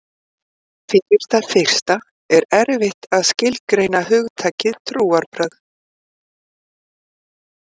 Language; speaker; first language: Icelandic; native; Icelandic